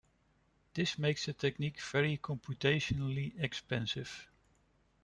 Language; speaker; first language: English; non-native, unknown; Dutch